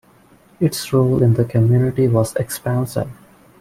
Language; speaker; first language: English; non-native, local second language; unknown